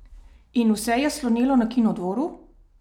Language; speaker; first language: Slovenian; native; Slovenian